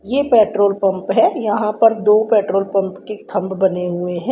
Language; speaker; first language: Hindi; native; Hindi